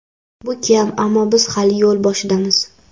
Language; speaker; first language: Uzbek; non-native, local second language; Kara-Kalpak